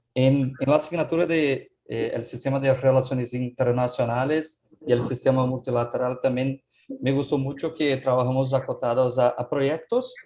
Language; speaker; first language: Spanish; non-native, fluent; Portuguese